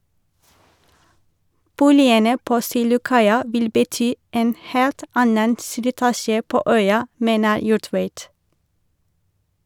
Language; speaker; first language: Norwegian; non-native, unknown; Turkish